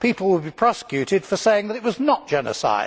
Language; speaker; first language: English; native; English